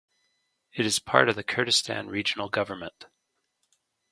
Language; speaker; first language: English; native; English